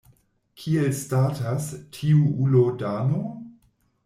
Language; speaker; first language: Esperanto; non-native, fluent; German